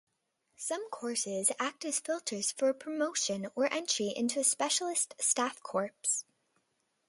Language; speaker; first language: English; native; English